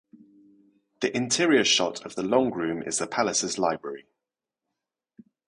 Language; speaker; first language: English; non-native, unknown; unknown